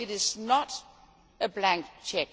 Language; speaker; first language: English; non-native, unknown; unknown